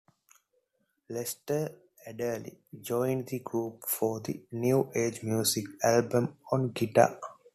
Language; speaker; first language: English; non-native, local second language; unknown